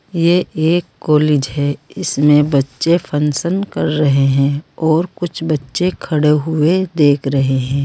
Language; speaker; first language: Hindi; native; Hindi